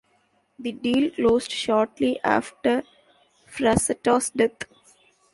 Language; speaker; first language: English; non-native, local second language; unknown